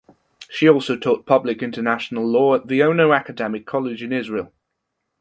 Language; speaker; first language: English; non-native, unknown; German